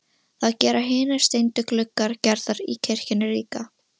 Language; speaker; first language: Icelandic; non-native, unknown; Russian